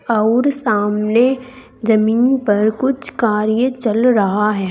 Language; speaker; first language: Hindi; native; Hindi